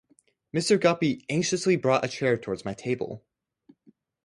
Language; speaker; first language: English; native; English